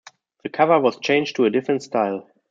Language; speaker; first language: English; non-native, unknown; German